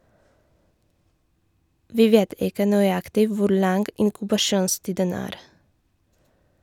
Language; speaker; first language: Norwegian; non-native, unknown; Polish